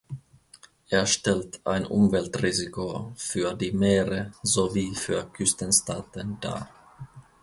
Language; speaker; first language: German; non-native, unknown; Finnish